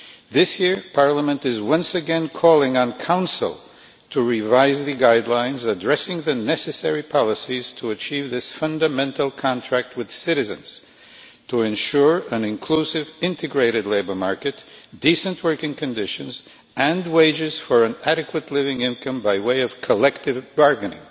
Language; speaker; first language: English; non-native, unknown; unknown